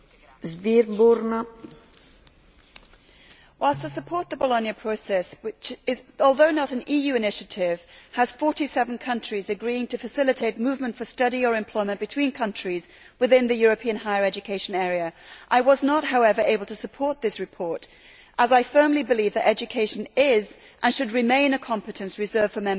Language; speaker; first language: English; native; English